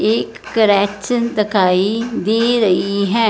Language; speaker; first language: Hindi; non-native, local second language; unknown